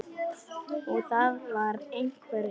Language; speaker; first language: Icelandic; non-native, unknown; Polish